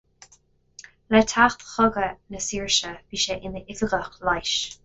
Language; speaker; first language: Irish; non-native, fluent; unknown